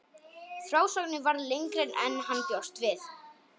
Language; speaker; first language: Icelandic; non-native, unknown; Polish